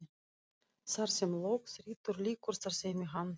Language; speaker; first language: Icelandic; non-native, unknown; Russian